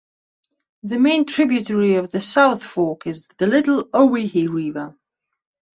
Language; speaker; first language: English; non-native, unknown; Belarusian